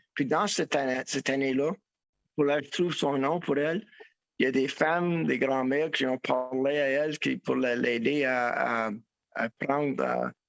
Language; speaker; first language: French; non-native, learner; English